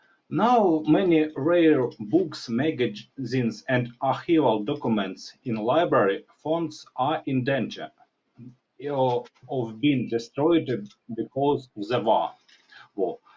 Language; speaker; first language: English; non-native, learner; Ukrainian